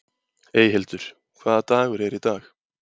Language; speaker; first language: Icelandic; native; Icelandic